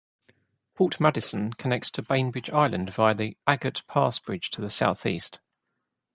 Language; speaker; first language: English; native; English